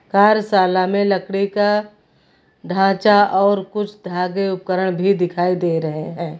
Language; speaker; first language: Hindi; native; Hindi